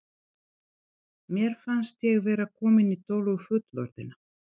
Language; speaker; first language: Icelandic; non-native, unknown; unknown